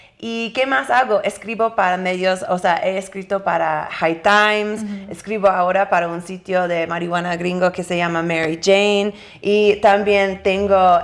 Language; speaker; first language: Spanish; non-native, fluent; English